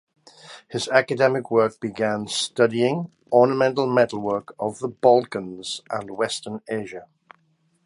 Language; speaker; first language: English; native; English